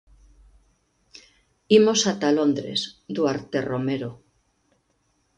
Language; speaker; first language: Galician; native; Galician